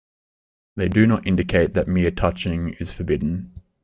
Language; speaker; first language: English; native; English